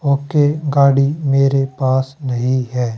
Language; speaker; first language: Hindi; native; Hindi